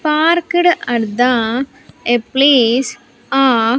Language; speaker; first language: English; non-native, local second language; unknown